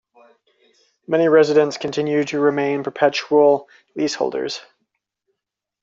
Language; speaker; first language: English; native; English